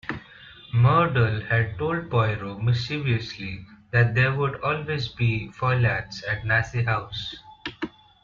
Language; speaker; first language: English; non-native, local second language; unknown